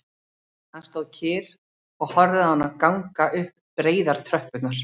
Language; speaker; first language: Icelandic; native; Icelandic